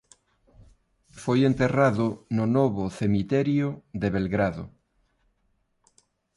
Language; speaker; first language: Galician; non-native, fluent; Spanish